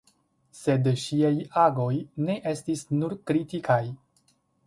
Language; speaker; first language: Esperanto; non-native, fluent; Chinese